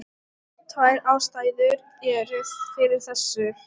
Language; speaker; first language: Icelandic; non-native, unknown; Thai